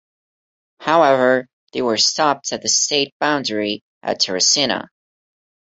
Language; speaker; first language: English; non-native, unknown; Portuguese